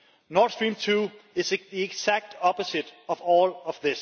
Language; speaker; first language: English; non-native, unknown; Danish